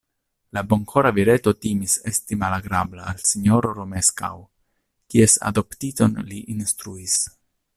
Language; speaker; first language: Esperanto; non-native, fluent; Italian